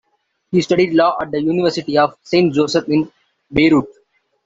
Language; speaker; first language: English; non-native, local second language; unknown